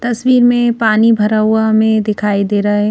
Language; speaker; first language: Hindi; native; Hindi